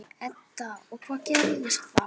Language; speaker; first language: Icelandic; native; Icelandic